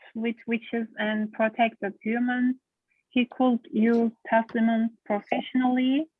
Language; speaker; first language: English; non-native, learner; Turkish